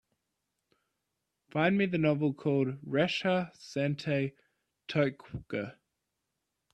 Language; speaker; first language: English; native; English